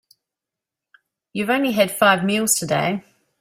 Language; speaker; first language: English; native; English